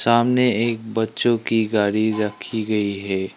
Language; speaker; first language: Hindi; non-native, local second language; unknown